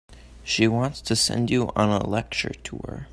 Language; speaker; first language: English; native; English